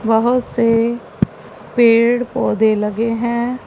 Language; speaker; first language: Hindi; non-native, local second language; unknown